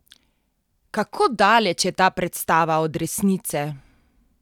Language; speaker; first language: Slovenian; native; Slovenian